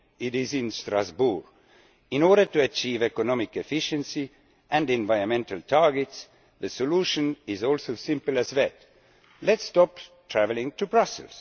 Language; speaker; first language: English; non-native, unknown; Estonian